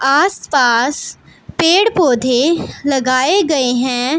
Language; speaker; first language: Hindi; non-native, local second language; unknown